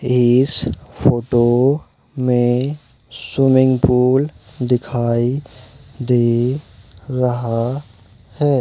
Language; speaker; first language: Hindi; native; Hindi